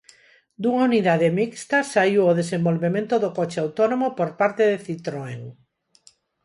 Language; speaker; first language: Galician; non-native, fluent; Spanish